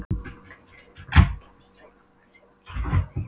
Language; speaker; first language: Icelandic; non-native, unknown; Polish